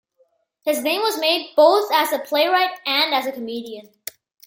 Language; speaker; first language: English; non-native, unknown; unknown